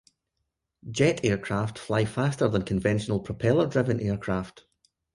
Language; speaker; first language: English; native; English